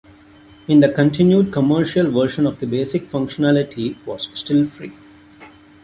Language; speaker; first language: English; non-native, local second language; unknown